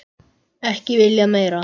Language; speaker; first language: Icelandic; native; Icelandic